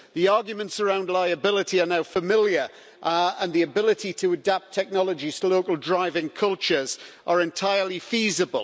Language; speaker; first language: English; native; English